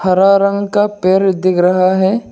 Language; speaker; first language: Hindi; non-native, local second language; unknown